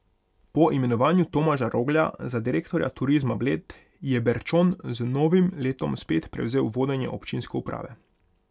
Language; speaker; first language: Slovenian; non-native, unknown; Hungarian